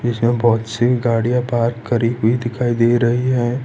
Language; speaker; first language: Hindi; non-native, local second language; Gujarati